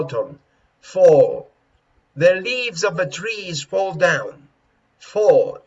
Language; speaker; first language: English; non-native, fluent; Spanish